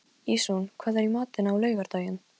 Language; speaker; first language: Icelandic; non-native, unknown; Polish